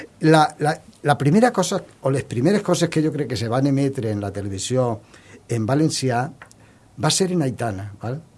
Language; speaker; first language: Catalan; non-native, local second language; Spanish